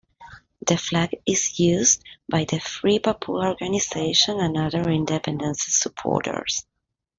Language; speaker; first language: English; non-native, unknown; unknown